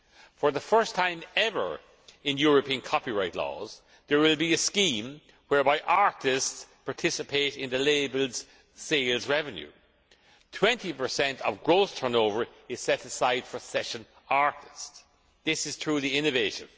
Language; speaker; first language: English; non-native, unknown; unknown